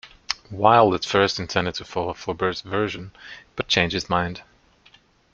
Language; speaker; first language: English; non-native, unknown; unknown